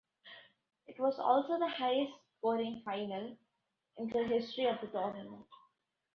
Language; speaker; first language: English; non-native, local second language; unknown